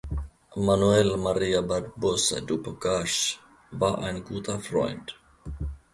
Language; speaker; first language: German; non-native, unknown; Finnish